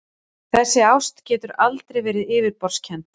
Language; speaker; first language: Icelandic; native; Icelandic